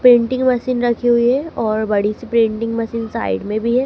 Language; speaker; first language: Hindi; native; Hindi